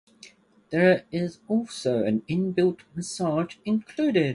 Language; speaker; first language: English; native; English